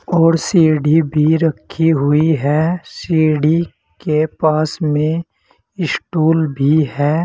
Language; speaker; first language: Hindi; native; Hindi